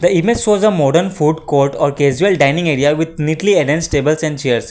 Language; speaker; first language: English; non-native, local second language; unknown